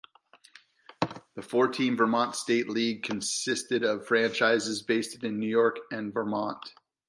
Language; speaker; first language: English; native; English